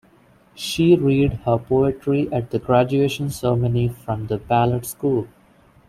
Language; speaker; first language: English; non-native, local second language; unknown